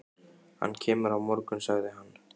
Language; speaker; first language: Icelandic; native; Icelandic